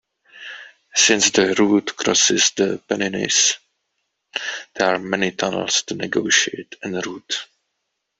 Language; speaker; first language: English; non-native, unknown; Czech